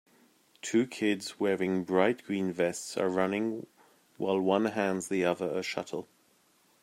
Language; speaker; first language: English; native; English